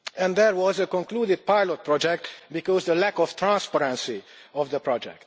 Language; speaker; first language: English; non-native, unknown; Hungarian